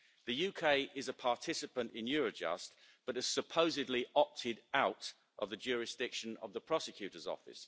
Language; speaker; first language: English; native; English